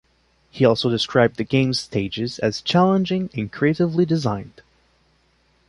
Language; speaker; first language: English; non-native, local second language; French